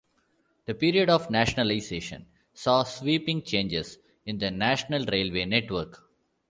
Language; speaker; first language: English; non-native, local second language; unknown